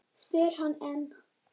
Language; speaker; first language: Icelandic; native; Icelandic